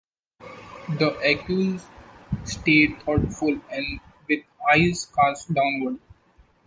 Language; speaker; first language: English; non-native, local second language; Marathi